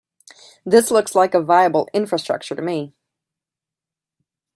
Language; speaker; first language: English; native; English